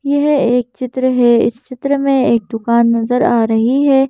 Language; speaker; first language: Hindi; native; Hindi